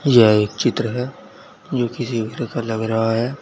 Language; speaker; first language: Hindi; native; Hindi